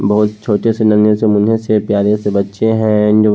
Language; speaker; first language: Hindi; native; Hindi